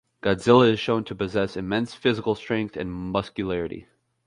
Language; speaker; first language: English; native; English